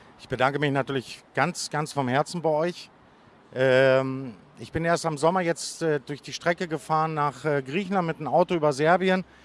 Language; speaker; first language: German; early bilingual, other home language; Greek